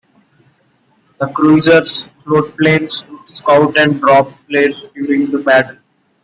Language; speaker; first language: English; non-native, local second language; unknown